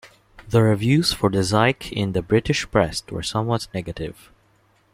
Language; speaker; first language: English; non-native, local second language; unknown